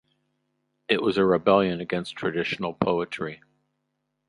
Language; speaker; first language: English; native; English